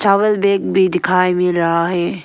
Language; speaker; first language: Hindi; non-native, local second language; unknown